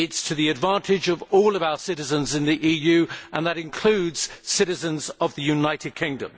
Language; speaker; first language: English; native; English